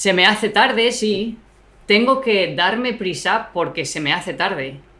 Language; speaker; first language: Spanish; native; Spanish